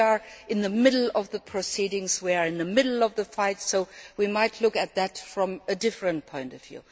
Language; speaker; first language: English; non-native, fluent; Luxembourgish